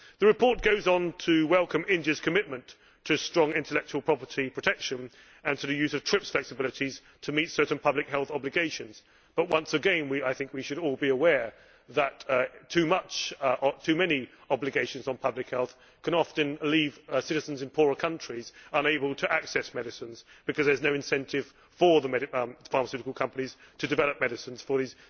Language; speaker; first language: English; native; English